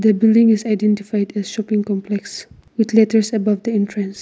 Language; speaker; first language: English; non-native, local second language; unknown